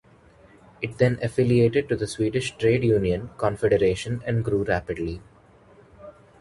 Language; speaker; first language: English; non-native, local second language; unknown